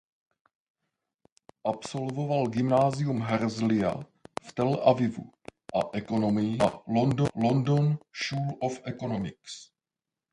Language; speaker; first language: Czech; native; Czech